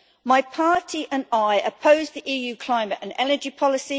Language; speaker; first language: English; native; English